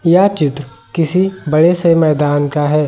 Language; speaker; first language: Hindi; native; Hindi